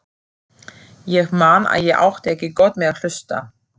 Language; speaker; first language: Icelandic; non-native, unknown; German